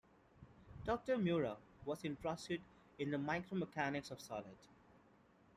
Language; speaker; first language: English; non-native, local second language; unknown